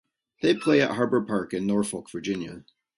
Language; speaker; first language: English; native; English